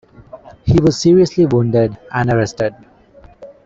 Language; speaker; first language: English; non-native, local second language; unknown